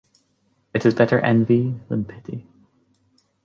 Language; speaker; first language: English; native; English